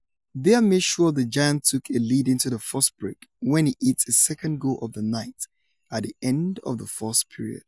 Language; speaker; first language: English; non-native, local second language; Yoruba